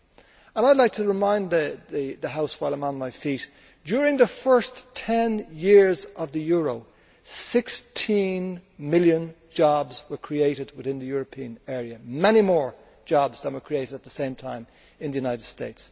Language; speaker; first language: English; native; English